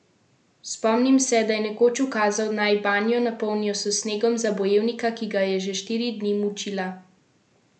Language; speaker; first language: Slovenian; native; Slovenian